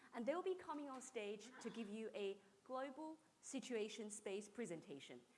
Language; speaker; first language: English; non-native, fluent; Chinese